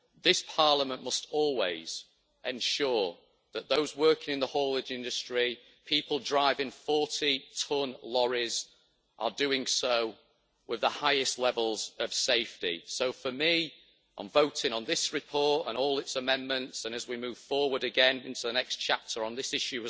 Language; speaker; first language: English; native; English